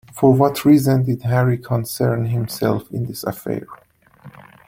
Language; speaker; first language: English; non-native, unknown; Persian